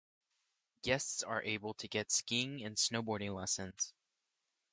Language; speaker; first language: English; native; English